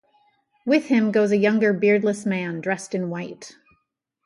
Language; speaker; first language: English; native; English